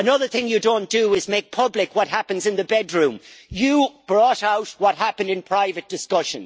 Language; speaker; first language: English; native; English